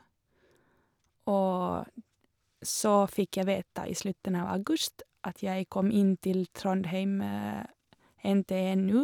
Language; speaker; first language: Norwegian; non-native, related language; Swedish